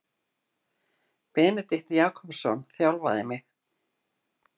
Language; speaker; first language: Icelandic; native; Icelandic